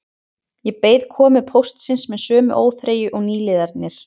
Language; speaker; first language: Icelandic; native; Icelandic